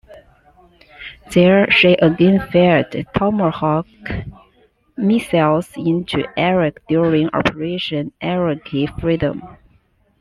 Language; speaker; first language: English; non-native, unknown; Chinese